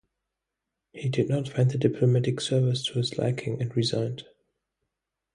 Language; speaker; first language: English; non-native, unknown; German